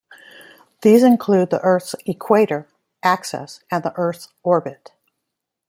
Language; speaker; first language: English; native; English